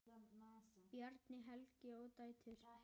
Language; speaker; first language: Icelandic; native; Icelandic